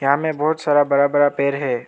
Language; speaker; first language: Hindi; non-native, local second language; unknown